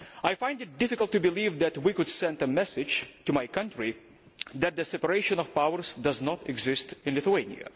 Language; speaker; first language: English; non-native, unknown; Lithuanian